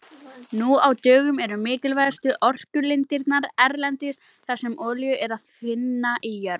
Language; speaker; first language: Icelandic; native; Icelandic